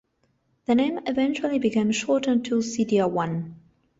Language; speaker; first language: English; non-native, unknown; Spanish